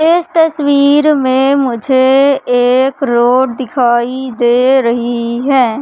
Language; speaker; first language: Hindi; native; Hindi